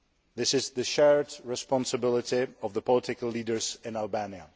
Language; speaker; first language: English; non-native, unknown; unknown